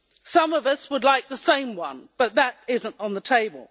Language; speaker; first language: English; native; English